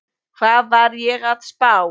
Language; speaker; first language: Icelandic; non-native, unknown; Polish